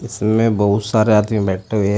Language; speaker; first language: Hindi; native; Hindi